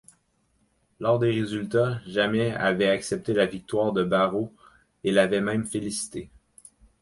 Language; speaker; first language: French; native; French